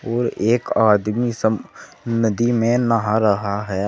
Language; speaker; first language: Hindi; native; Hindi